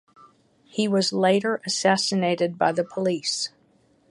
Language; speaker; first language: English; native; English